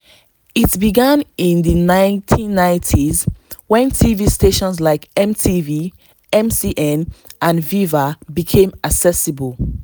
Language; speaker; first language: English; non-native, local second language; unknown